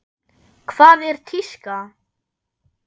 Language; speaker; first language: Icelandic; non-native, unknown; German